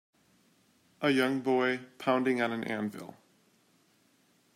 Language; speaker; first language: English; native; English